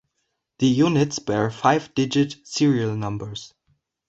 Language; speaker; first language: English; non-native, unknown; German